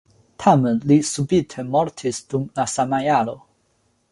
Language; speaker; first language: Esperanto; non-native, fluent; Chinese